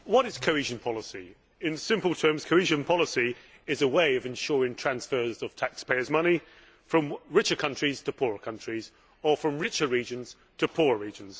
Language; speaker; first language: English; native; English